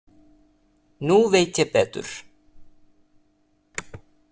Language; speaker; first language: Icelandic; non-native, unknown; Italian